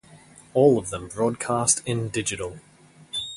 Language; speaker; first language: English; native; English